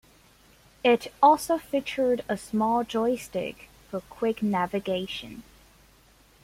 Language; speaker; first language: English; non-native, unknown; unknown